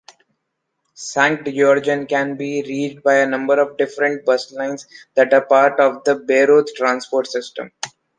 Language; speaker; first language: English; non-native, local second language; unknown